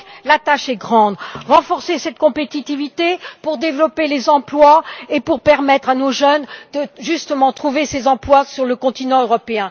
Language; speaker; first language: French; native; French